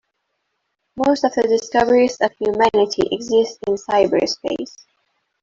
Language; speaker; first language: English; non-native, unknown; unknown